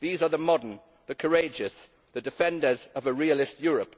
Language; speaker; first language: English; native; English